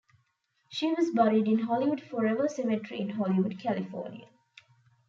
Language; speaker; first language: English; non-native, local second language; Tamil